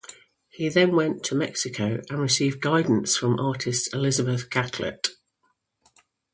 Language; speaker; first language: English; native; English